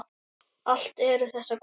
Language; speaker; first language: Icelandic; native; Icelandic